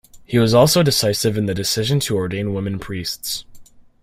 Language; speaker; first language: English; native; English